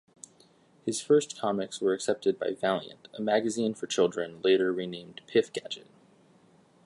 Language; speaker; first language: English; native; English